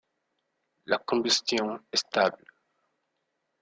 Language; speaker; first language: French; non-native, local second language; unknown